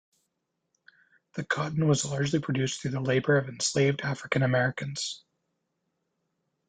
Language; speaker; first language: English; native; English